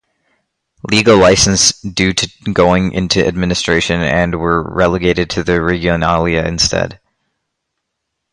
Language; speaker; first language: English; native; English